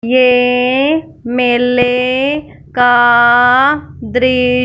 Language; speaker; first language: Hindi; non-native, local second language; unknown